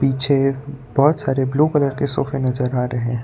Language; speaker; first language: Hindi; non-native, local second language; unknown